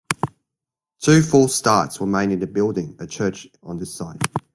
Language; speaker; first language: English; native; English